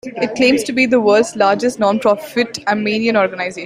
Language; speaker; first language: English; non-native, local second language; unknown